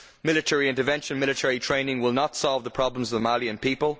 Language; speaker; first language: English; native; English